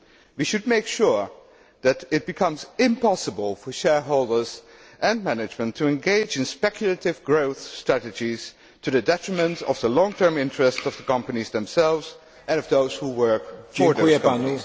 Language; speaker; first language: English; non-native, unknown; Dutch